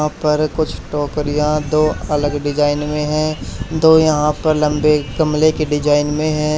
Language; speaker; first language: Hindi; native; Hindi